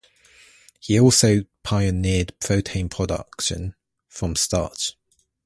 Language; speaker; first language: English; native; English